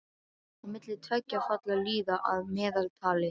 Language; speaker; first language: Icelandic; non-native, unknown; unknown